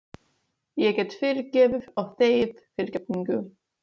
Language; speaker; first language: Icelandic; non-native, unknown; Polish